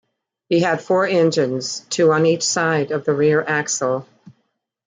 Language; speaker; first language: English; native; English